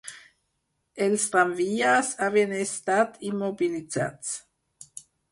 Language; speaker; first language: Catalan; non-native, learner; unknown